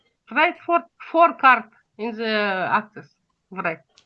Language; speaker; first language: English; non-native, learner; Russian